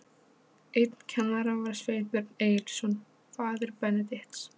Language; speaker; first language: Icelandic; non-native, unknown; Polish